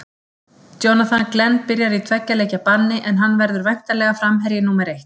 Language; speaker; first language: Icelandic; native; Icelandic